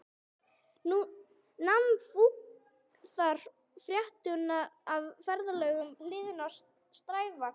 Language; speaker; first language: Icelandic; non-native, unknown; English